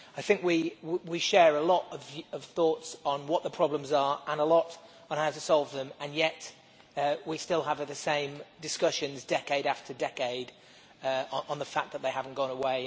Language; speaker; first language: English; native; English